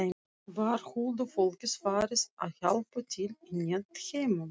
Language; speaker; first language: Icelandic; non-native, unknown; Russian